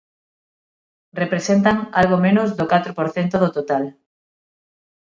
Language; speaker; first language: Galician; non-native, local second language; Spanish